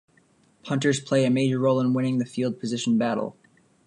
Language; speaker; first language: English; native; English